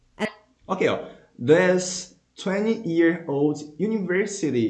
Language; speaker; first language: English; non-native, fluent; Portuguese